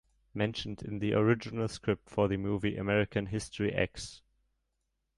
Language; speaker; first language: English; non-native, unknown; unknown